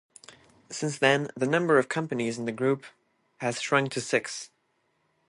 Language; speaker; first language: English; non-native, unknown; French